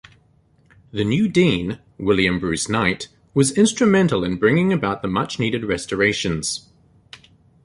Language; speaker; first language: English; native; English